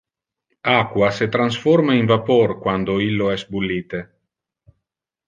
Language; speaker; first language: Interlingua; non-native, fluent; Italian